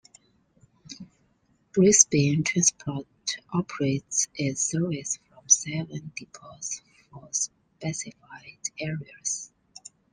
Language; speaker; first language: English; non-native, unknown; Chinese